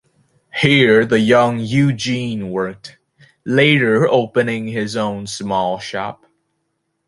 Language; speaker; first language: English; native; English